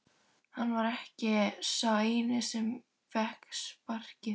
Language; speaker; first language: Icelandic; native; Icelandic